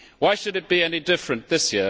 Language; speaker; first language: English; native; English